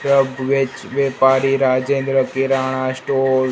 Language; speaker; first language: Hindi; non-native, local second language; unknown